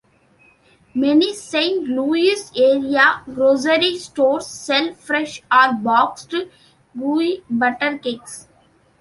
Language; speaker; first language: English; non-native, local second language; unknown